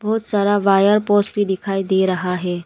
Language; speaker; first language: Hindi; early bilingual, other home language; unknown